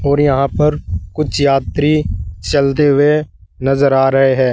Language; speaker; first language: Hindi; native; Hindi